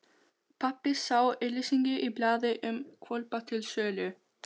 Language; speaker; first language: Icelandic; non-native, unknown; Albanian